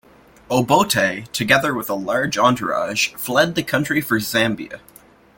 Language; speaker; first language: English; native; English